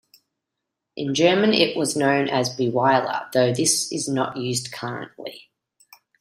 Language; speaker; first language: English; native; English